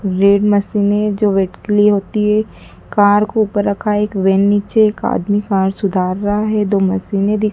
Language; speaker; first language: Hindi; native; Hindi